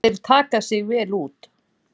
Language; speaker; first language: Icelandic; native; Icelandic